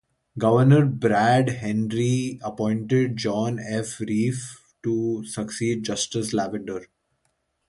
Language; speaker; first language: English; non-native, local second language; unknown